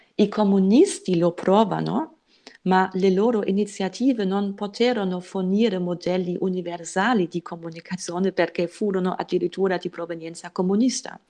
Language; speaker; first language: Italian; non-native, fluent; German